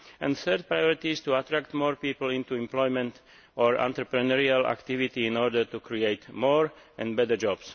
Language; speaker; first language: English; non-native, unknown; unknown